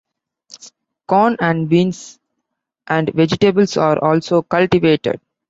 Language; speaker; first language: English; non-native, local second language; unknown